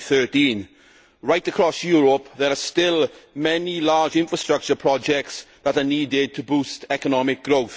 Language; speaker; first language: English; native; English